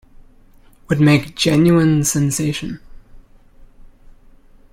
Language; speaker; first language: English; native; English